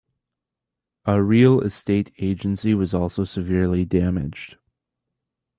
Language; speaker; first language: English; native; English